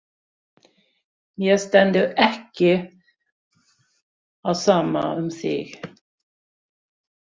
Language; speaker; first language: Icelandic; non-native, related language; Swedish